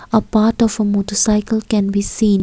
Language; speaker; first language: English; non-native, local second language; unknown